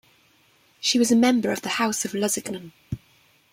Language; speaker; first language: English; native; English